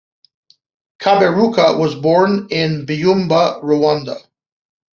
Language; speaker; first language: English; non-native, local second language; French